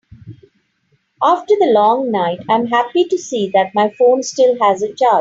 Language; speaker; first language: English; non-native, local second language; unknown